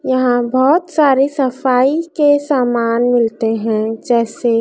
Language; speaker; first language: Hindi; native; Hindi